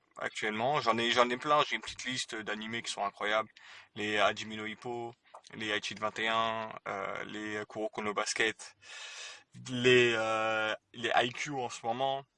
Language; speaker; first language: French; early bilingual, other home language; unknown